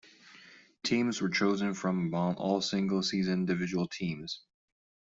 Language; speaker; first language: English; non-native, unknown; Chinese